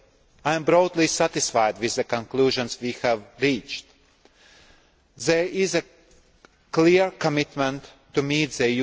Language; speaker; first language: English; non-native, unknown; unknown